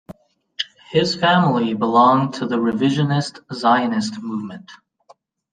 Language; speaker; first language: English; native; English